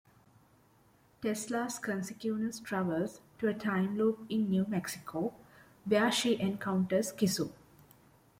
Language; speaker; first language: English; non-native, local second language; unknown